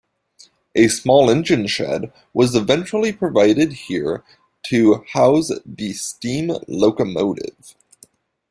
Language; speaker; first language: English; native; English